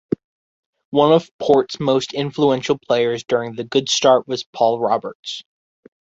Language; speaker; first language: English; native; English